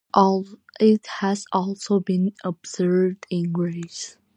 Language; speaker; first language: English; non-native, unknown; Georgian